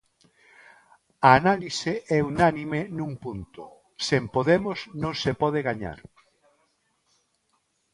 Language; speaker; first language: Galician; non-native, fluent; Spanish